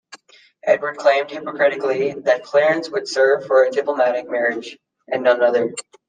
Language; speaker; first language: English; native; English